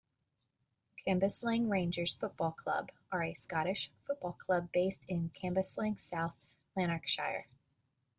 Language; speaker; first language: English; native; English